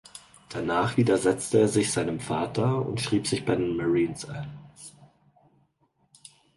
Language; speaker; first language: German; native; German